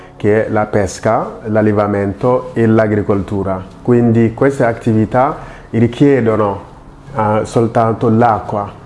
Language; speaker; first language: Italian; non-native, fluent; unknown